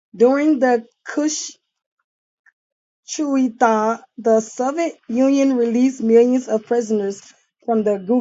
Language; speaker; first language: English; native; English